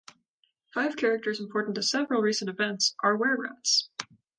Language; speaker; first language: English; native; English